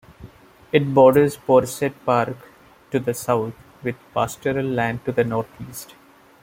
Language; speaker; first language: English; non-native, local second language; Malayalam